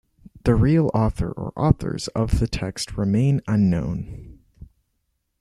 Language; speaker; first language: English; native; English